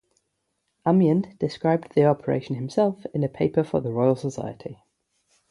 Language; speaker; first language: English; native; English